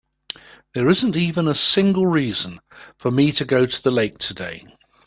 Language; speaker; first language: English; native; English